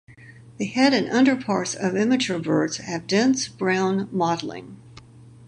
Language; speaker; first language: English; native; English